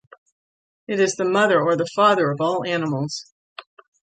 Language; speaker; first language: English; native; English